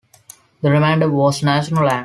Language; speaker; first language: English; non-native, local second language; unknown